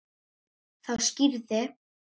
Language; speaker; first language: Icelandic; native; Icelandic